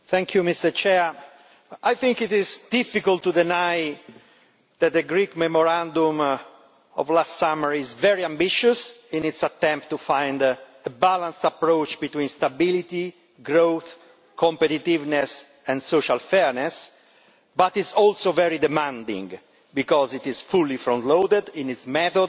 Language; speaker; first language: English; non-native, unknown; Italian